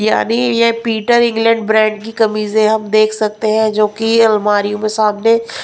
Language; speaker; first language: Hindi; non-native, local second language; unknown